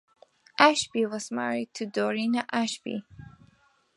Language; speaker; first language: English; non-native, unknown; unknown